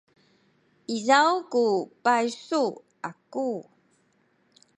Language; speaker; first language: Sakizaya; non-native, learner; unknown